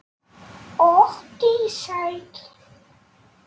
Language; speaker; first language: Icelandic; non-native, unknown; Polish